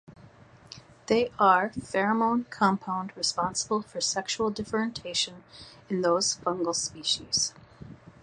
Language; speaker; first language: English; native; English